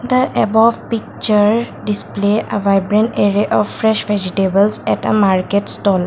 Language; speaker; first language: English; non-native, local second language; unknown